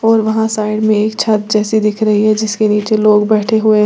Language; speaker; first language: Hindi; native; Hindi